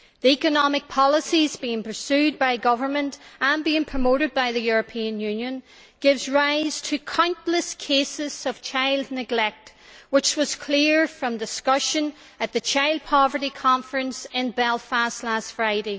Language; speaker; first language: English; native; English